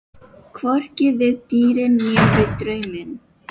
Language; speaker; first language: Icelandic; non-native, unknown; Filipino